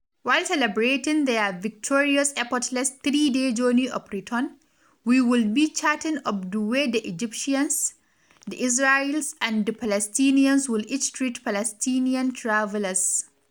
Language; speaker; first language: English; non-native, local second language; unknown